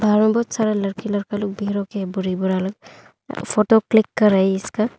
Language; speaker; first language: Hindi; non-native, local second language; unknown